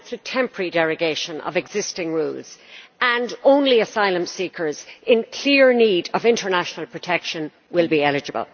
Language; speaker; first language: English; native; English